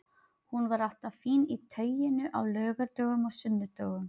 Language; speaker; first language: Icelandic; non-native, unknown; Filipino